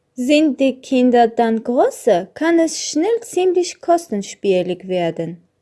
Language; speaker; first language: German; non-native, learner; Armenian